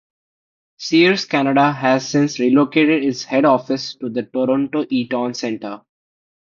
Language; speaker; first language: English; non-native, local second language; Hindi